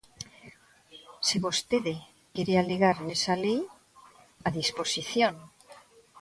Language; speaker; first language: Galician; non-native, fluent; Spanish